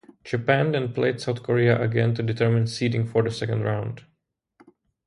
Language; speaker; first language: English; non-native, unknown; Czech